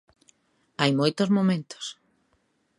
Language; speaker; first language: Galician; native; Galician